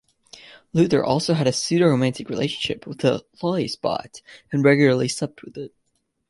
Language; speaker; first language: English; native; English